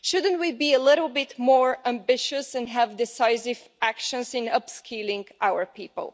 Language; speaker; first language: English; non-native, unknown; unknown